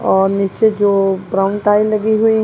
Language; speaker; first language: Hindi; non-native, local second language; Punjabi